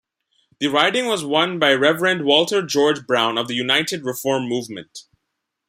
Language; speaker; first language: English; non-native, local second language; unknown